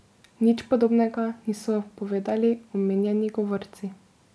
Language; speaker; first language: Slovenian; native; Slovenian